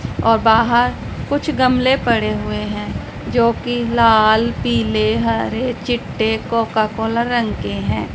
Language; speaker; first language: Hindi; non-native, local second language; Punjabi